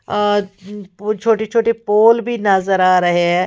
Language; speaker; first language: Hindi; native; Hindi